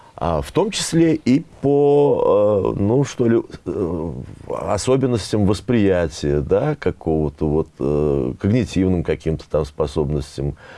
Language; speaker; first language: Russian; native; Russian